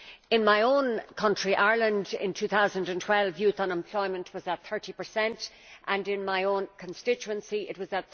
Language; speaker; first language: English; native; English